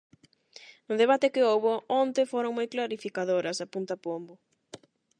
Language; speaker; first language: Galician; non-native, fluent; Spanish